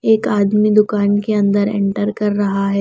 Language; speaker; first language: Hindi; non-native, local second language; Punjabi